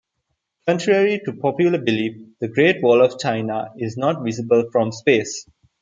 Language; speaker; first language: English; non-native, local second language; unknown